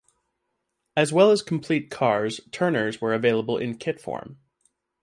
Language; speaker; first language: English; native; English